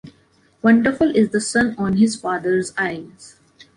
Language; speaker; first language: English; non-native, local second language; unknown